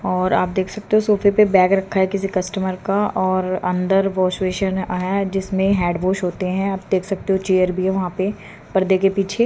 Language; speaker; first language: Hindi; native; Hindi